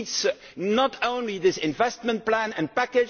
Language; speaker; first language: English; non-native, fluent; Dutch